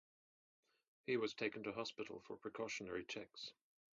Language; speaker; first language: English; native; English